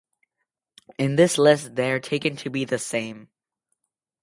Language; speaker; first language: English; native; English